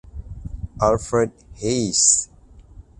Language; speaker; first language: English; non-native, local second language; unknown